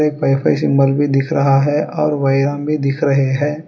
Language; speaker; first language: Hindi; non-native, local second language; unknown